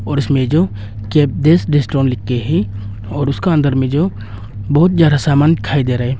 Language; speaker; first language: Hindi; non-native, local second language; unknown